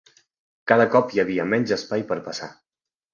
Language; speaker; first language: Catalan; native; Catalan